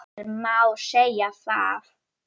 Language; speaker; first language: Icelandic; non-native, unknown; Polish